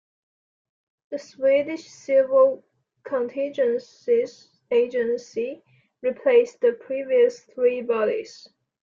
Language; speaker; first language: English; non-native, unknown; Chinese